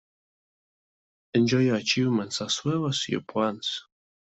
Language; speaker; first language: English; non-native, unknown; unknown